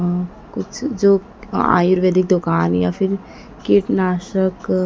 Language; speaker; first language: Hindi; native; Hindi